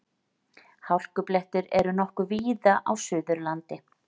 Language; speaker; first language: Icelandic; native; Icelandic